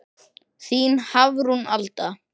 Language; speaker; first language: Icelandic; native; Icelandic